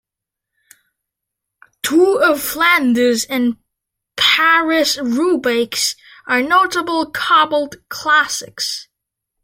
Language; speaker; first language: English; native; English